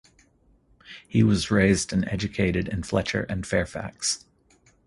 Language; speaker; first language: English; native; English